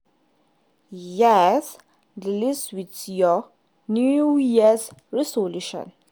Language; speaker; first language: English; non-native, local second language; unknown